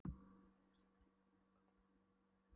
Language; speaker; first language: Icelandic; non-native, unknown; Polish